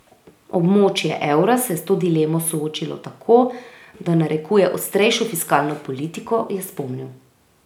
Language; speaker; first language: Slovenian; native; Slovenian